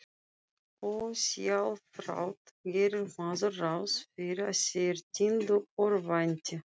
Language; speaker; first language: Icelandic; non-native, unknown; Russian